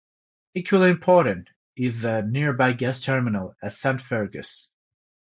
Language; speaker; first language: English; non-native, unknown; Georgian